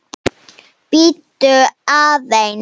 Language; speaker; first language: Icelandic; non-native, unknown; Slovenian